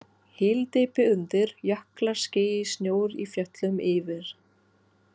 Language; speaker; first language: Icelandic; non-native, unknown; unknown